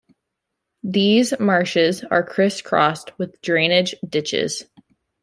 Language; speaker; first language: English; native; English